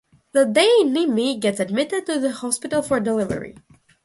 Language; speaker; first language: English; non-native, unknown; Russian